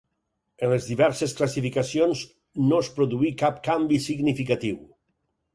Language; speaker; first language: Catalan; native; Catalan